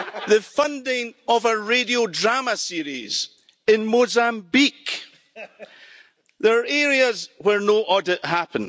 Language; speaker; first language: English; native; English